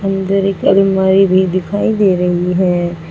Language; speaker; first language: Hindi; native; Hindi